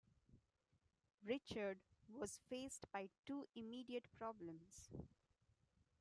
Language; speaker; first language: English; non-native, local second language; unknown